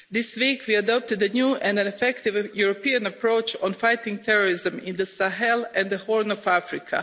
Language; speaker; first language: English; non-native, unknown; Croatian